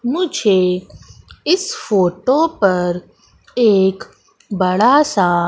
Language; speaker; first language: Hindi; native; Hindi